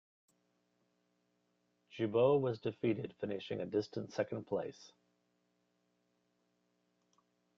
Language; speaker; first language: English; native; English